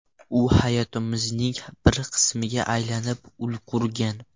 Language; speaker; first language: Uzbek; non-native, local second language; Russian